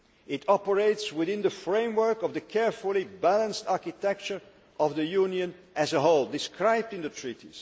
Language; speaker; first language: English; non-native, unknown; Dutch